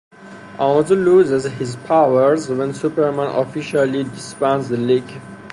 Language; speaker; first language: English; non-native, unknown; Persian